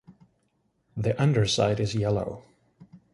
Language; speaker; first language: English; native; English